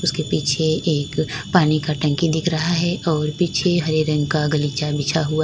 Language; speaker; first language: Hindi; native; Hindi